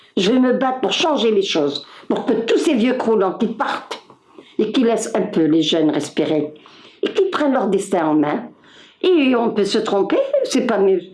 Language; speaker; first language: French; non-native, local second language; Arabic